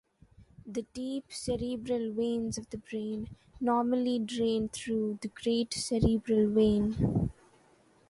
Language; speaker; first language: English; non-native, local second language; Malayalam